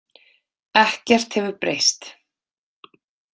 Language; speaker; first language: Icelandic; native; Icelandic